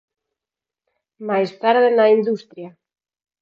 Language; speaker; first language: Galician; non-native, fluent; Spanish